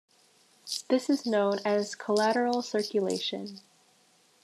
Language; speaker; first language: English; native; English